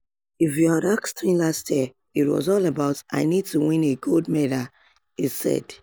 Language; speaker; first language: English; non-native, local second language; Yoruba